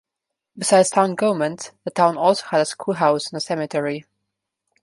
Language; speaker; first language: English; non-native, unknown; Slovenian